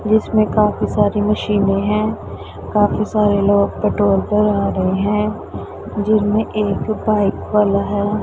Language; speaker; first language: Hindi; non-native, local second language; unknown